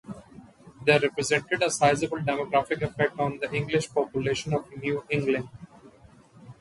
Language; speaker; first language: English; non-native, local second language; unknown